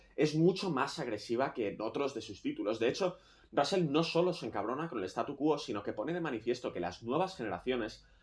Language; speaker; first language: Spanish; native; Spanish